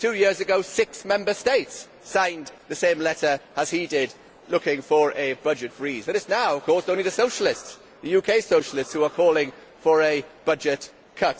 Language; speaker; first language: English; native; English